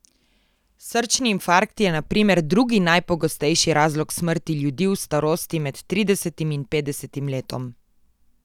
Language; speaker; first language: Slovenian; native; Slovenian